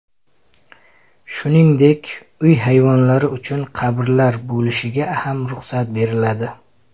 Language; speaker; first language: Uzbek; native; Uzbek